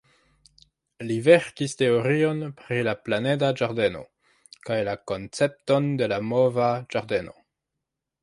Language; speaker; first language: Esperanto; non-native, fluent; French